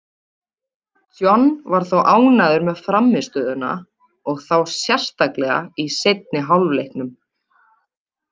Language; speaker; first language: Icelandic; native; Icelandic